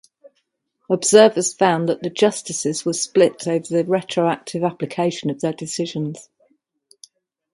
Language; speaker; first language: English; native; English